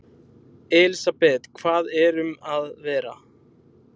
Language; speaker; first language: Icelandic; native; Icelandic